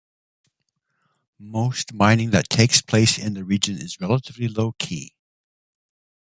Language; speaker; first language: English; native; English